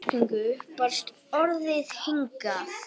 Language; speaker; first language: Icelandic; native; Icelandic